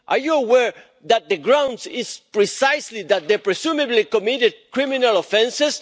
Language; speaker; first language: English; non-native, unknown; Spanish